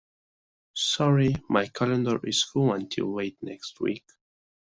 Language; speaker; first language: English; non-native, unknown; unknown